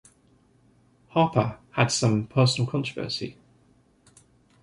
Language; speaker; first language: English; native; English